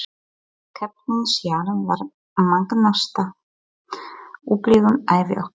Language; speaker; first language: Icelandic; non-native, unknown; Polish